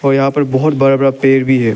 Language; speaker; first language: Hindi; non-native, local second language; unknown